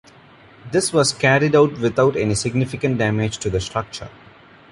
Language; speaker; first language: English; non-native, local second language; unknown